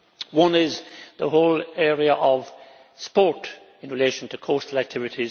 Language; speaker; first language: English; native; English